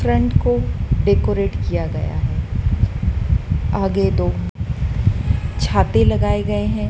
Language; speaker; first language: Hindi; native; Hindi